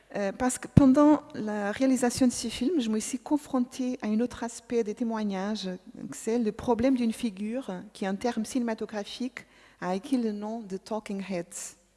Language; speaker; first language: French; non-native, fluent; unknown